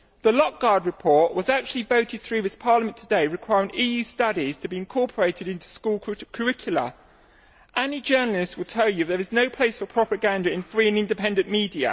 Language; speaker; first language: English; native; English